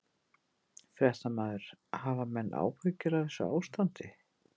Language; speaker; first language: Icelandic; native; Icelandic